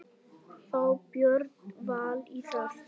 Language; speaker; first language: Icelandic; native; Icelandic